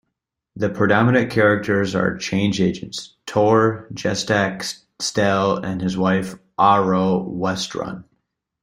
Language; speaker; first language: English; native; English